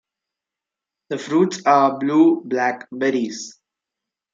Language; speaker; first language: English; non-native, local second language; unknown